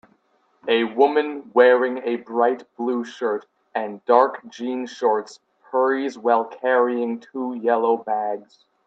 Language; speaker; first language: English; native; English